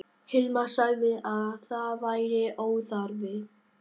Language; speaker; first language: Icelandic; non-native, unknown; Vietnamese